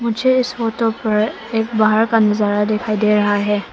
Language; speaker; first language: Hindi; non-native, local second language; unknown